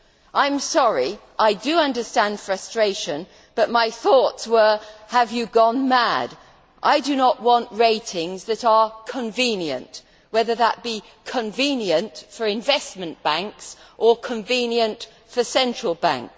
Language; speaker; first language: English; native; English